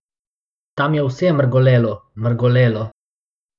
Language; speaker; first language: Slovenian; non-native, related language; Bosnian